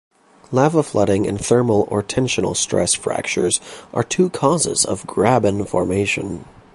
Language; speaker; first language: English; native; English